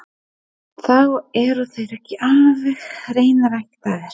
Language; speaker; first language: Icelandic; non-native, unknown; Polish